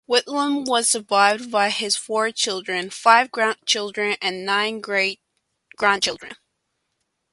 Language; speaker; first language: English; native; English